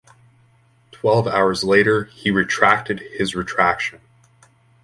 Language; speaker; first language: English; native; English